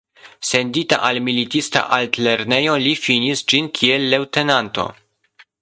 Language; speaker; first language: Esperanto; non-native, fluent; Polish